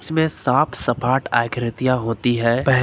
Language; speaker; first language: Hindi; native; Hindi